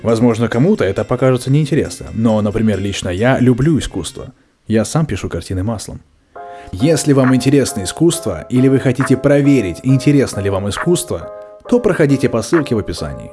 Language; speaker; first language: Russian; native; Russian